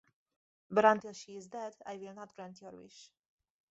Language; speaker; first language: English; native; English